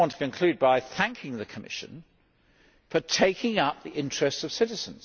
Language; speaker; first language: English; native; English